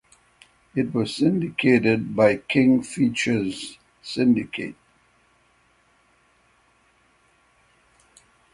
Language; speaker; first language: English; native; English